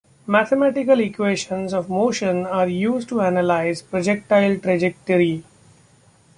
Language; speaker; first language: English; non-native, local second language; Marathi